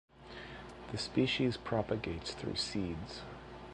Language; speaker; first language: English; native; English